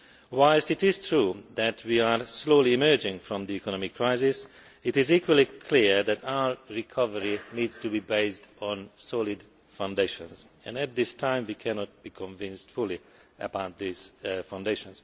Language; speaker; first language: English; non-native, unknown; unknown